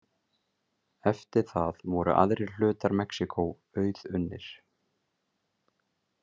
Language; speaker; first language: Icelandic; native; Icelandic